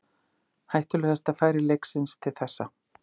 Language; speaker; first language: Icelandic; native; Icelandic